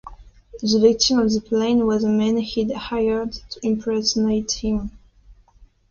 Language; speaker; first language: English; non-native, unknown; French